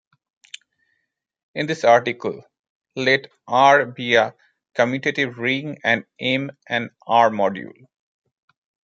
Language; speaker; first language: English; non-native, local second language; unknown